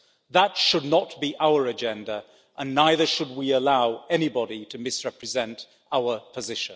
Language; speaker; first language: English; native; English